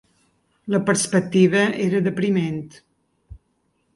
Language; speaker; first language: Catalan; native; Catalan